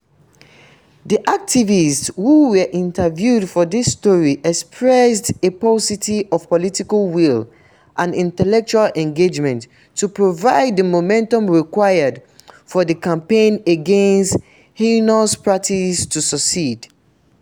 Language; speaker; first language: English; non-native, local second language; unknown